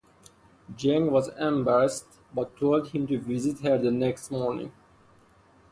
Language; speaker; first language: English; non-native, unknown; Persian